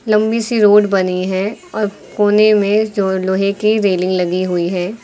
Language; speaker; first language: Hindi; native; Hindi